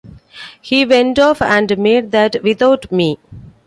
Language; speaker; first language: English; non-native, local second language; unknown